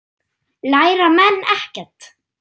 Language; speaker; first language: Icelandic; non-native, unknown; German